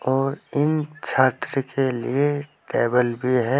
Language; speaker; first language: Hindi; native; Hindi